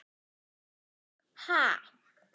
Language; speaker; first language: Icelandic; non-native, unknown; German